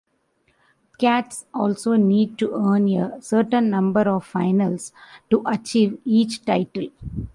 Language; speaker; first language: English; non-native, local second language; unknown